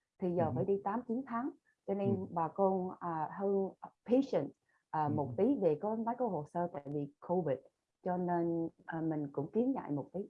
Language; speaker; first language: Vietnamese; early bilingual, other home language; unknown